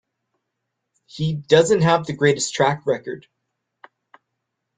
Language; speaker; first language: English; native; English